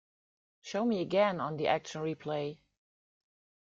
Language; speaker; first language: English; non-native, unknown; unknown